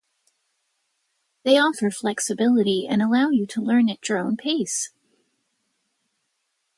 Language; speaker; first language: English; native; English